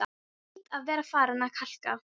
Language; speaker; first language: Icelandic; non-native, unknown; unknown